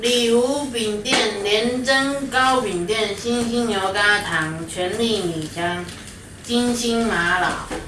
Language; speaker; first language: Chinese; native; Chinese